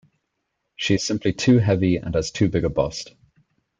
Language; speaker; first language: English; native; English